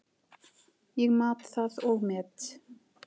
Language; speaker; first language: Icelandic; native; Icelandic